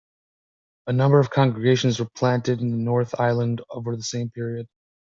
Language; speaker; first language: English; native; English